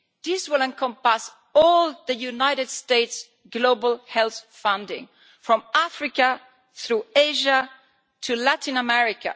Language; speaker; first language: English; non-native, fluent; Italian